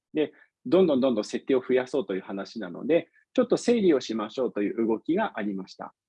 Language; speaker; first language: Japanese; non-native, fluent; English